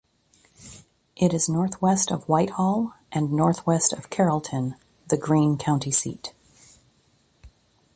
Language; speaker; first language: English; native; English